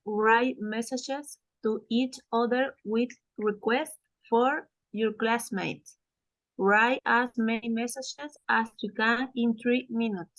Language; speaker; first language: English; non-native, learner; Spanish